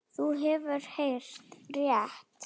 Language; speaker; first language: Icelandic; non-native, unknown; Slovak